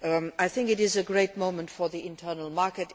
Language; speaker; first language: English; non-native, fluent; Luxembourgish